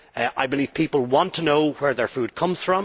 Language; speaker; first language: English; native; English